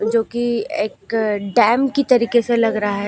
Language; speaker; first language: Hindi; native; Hindi